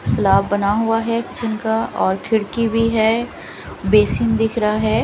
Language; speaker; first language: Hindi; non-native, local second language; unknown